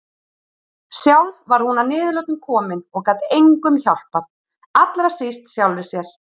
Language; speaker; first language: Icelandic; native; Icelandic